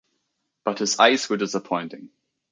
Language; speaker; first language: English; native; English